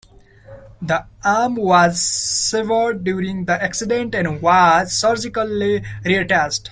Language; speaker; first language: English; non-native, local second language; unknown